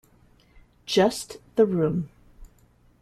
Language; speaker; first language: English; native; English